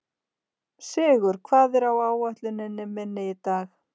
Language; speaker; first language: Icelandic; native; Icelandic